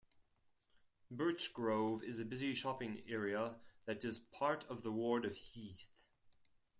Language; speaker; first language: English; non-native, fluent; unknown